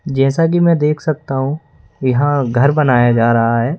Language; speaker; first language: Hindi; native; Hindi